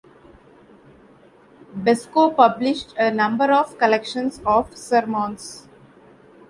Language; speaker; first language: English; non-native, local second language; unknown